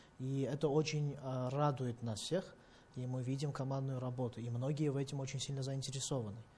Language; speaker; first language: Russian; non-native, fluent; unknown